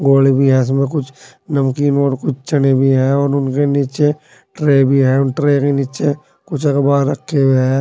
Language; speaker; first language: Hindi; native; Hindi